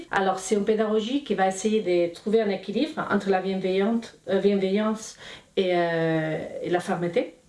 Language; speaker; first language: French; non-native, fluent; Spanish